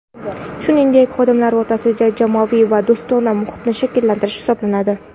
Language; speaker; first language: Uzbek; non-native, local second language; Kara-Kalpak